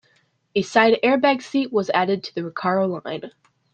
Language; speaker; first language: English; native; English